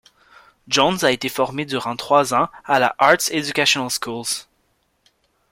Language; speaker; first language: French; native; French